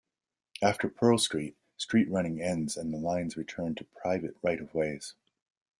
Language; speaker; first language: English; native; English